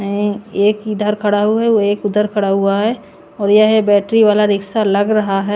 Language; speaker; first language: Hindi; non-native, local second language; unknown